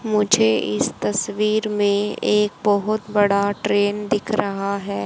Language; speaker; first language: Hindi; native; Hindi